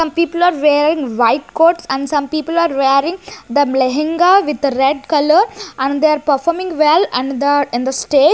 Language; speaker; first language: English; non-native, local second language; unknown